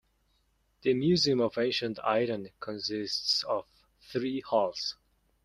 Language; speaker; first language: English; non-native, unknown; Mongolian